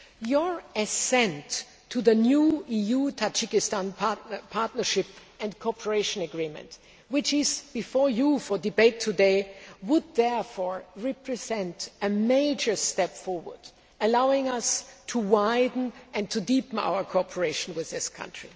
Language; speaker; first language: English; non-native, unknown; German